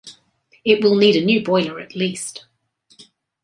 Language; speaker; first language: English; native; English